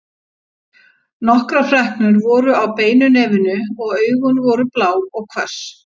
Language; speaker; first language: Icelandic; native; Icelandic